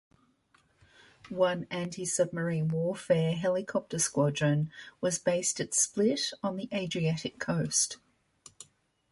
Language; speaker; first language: English; native; English